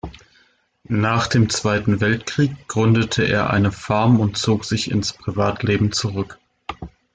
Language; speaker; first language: German; native; German